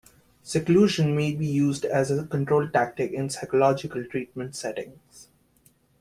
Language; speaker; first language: English; native; English